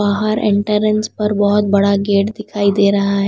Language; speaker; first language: Hindi; non-native, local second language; Punjabi